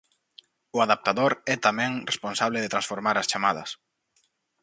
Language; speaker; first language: Galician; native; Galician